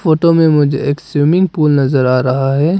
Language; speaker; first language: Hindi; non-native, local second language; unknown